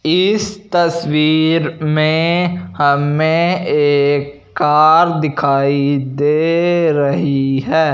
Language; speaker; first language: Hindi; non-native, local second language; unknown